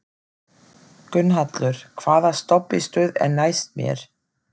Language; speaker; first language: Icelandic; non-native, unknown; German